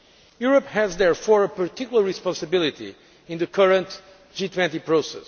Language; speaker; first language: English; non-native, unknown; Portuguese